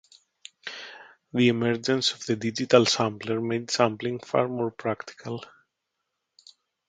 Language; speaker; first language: English; non-native, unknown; Greek